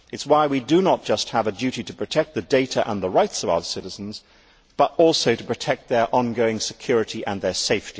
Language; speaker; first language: English; native; English